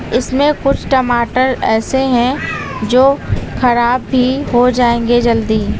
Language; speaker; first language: Hindi; native; Hindi